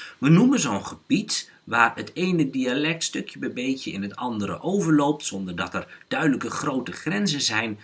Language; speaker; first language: Dutch; native; Dutch